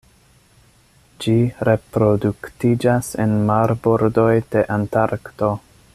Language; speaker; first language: Esperanto; non-native, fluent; English